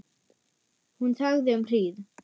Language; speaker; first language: Icelandic; non-native, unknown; German